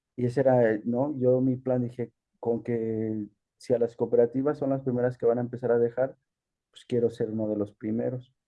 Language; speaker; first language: Spanish; early bilingual, heritage; Spanish